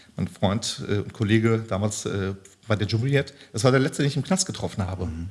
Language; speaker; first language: German; early bilingual, other home language; Turkish